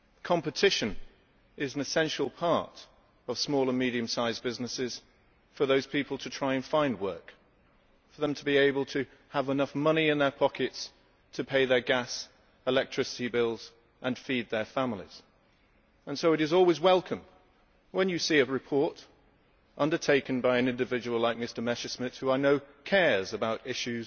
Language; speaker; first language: English; native; English